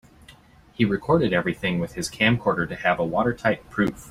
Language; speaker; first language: English; native; English